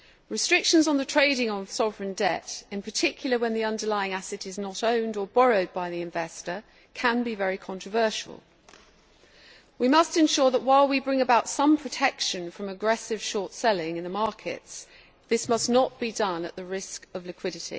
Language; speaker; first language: English; native; English